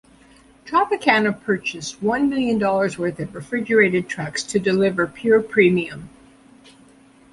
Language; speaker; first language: English; native; English